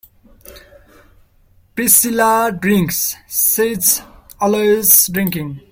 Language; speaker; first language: English; non-native, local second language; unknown